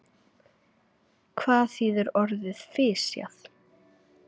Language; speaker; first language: Icelandic; native; Icelandic